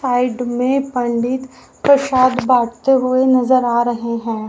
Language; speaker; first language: Hindi; native; Hindi